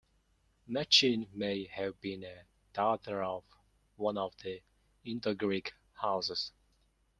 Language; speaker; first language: English; non-native, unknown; Mongolian